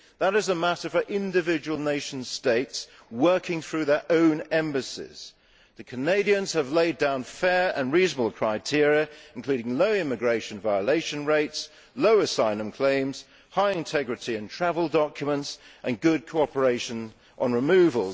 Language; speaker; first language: English; native; English